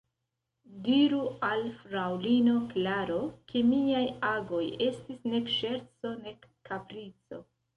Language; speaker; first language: Esperanto; non-native, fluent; Central Kurdish